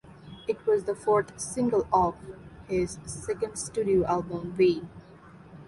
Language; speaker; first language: English; non-native, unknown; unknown